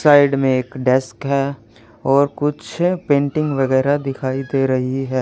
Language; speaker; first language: Hindi; native; Hindi